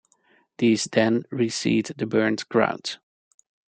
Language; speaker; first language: English; non-native, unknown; Dutch